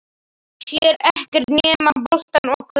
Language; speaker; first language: Icelandic; non-native, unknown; Slovak